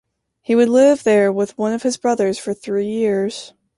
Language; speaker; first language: English; native; English